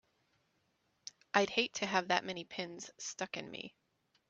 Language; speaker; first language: English; native; English